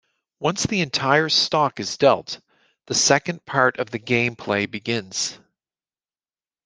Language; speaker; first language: English; native; English